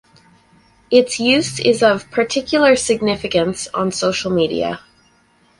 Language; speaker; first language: English; native; English